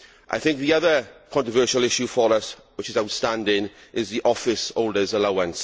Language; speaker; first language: English; native; English